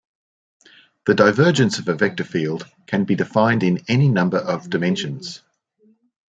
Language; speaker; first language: English; native; English